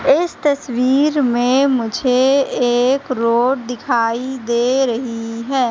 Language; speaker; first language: Hindi; native; Hindi